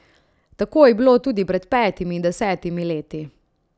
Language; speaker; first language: Slovenian; native; Slovenian